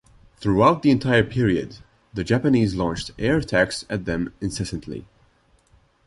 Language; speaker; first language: English; non-native, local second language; Maltese